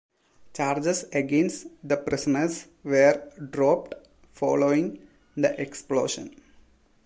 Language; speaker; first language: English; non-native, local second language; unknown